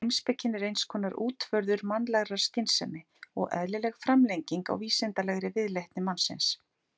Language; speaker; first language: Icelandic; native; Icelandic